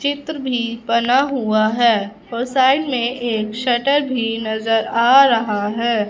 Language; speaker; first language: Hindi; non-native, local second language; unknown